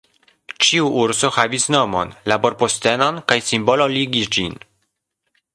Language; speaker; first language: Esperanto; non-native, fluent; Polish